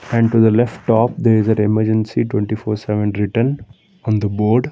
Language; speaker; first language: English; non-native, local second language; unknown